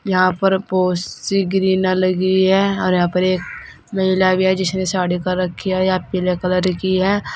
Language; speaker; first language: Hindi; native; Hindi